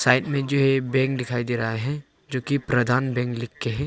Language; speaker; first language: Hindi; non-native, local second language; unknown